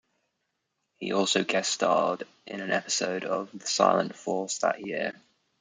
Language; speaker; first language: English; native; English